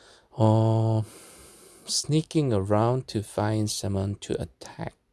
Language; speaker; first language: English; non-native, fluent; Korean